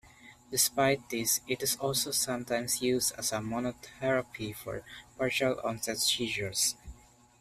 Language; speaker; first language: English; non-native, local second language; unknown